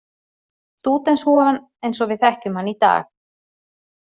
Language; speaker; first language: Icelandic; native; Icelandic